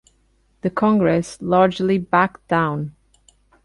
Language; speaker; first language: English; non-native, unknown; Portuguese